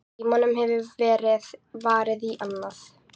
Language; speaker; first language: Icelandic; native; Icelandic